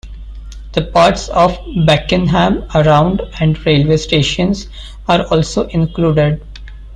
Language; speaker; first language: English; non-native, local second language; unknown